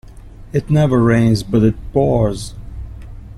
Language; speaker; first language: English; non-native, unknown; Italian